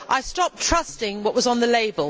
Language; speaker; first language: English; native; English